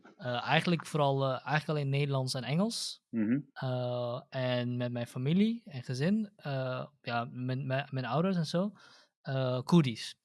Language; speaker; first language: Dutch; early bilingual, other home language; Central Kurdish